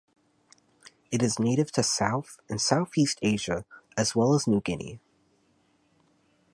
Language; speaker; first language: English; native; English